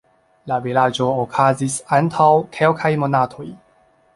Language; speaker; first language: Esperanto; non-native, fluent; Chinese